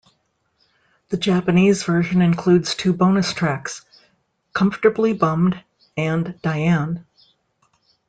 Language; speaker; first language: English; native; English